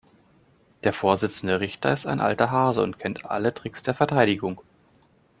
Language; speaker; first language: German; native; German